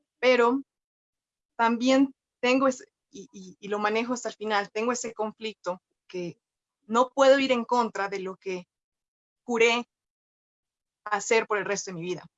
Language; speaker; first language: Spanish; native; Spanish